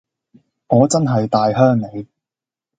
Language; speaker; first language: Cantonese; native; Cantonese